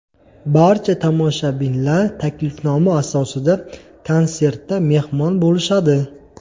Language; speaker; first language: Uzbek; native; Uzbek